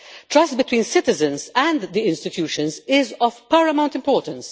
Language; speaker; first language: English; non-native, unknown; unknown